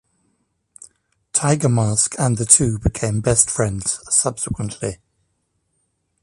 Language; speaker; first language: English; native; English